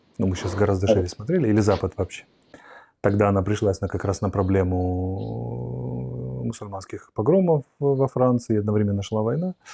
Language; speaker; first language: Russian; native; Russian